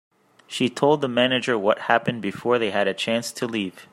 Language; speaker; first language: English; native; English